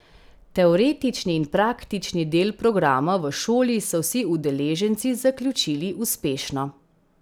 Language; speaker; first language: Slovenian; native; Slovenian